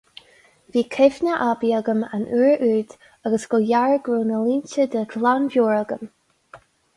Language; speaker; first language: Irish; non-native, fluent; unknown